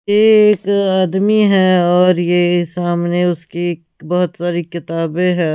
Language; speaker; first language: Hindi; non-native, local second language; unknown